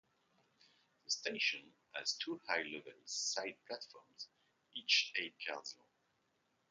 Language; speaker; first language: English; non-native, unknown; French